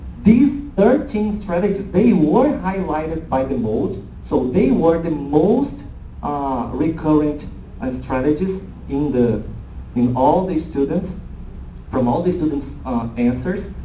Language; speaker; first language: English; non-native, fluent; Portuguese